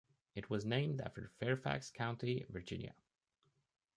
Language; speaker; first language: English; native; English